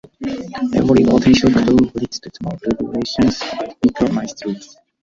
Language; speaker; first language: English; native; English